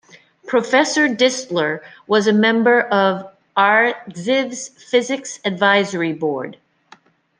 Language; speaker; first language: English; native; English